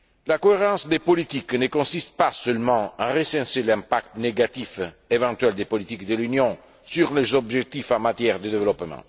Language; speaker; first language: French; non-native, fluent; Italian